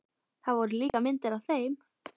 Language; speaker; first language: Icelandic; native; Icelandic